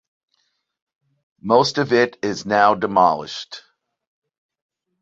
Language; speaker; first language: English; native; English